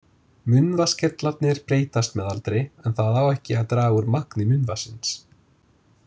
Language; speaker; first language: Icelandic; non-native, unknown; English